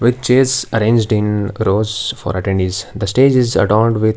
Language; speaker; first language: English; non-native, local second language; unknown